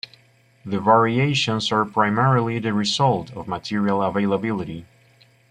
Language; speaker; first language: English; native; English